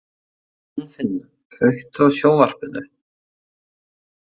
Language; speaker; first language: Icelandic; non-native, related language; Faroese